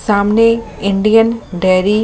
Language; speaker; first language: Hindi; native; Hindi